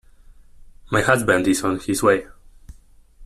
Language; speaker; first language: English; non-native, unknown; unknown